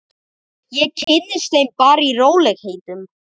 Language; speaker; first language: Icelandic; native; Icelandic